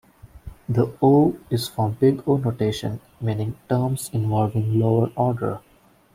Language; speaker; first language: English; non-native, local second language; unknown